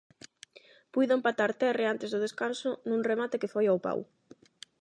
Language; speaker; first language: Galician; non-native, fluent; Spanish